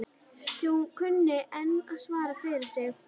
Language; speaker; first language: Icelandic; native; Icelandic